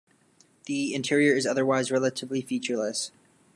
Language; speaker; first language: English; native; English